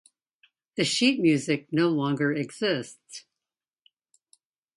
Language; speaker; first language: English; native; English